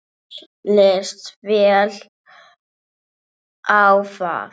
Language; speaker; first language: Icelandic; non-native, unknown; English